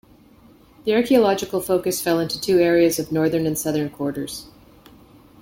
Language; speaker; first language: English; native; English